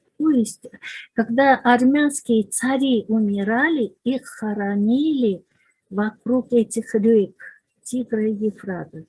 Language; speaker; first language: Russian; non-native, local second language; Azerbaijani